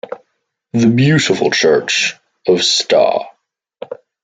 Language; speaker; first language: English; native; English